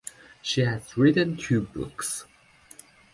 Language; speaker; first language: English; non-native, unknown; Chinese